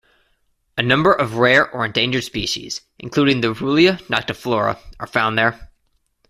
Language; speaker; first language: English; native; English